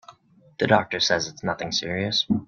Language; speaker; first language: English; native; English